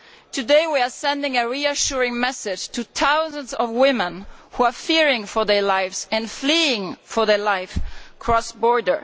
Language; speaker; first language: English; non-native, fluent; Italian